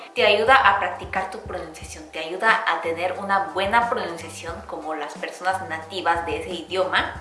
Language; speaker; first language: Spanish; non-native, fluent; Korean